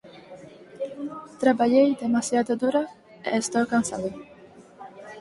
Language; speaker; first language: Galician; non-native, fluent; Spanish